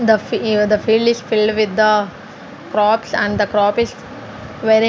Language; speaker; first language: English; non-native, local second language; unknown